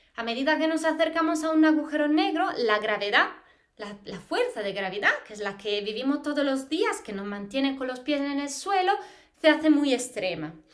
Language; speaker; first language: Spanish; non-native, fluent; Italian